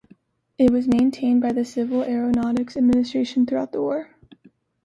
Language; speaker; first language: English; native; English